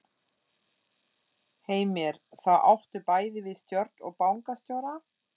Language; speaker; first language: Icelandic; non-native, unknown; German